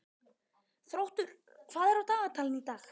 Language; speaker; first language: Icelandic; native; Icelandic